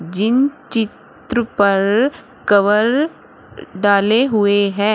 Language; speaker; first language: Hindi; native; Hindi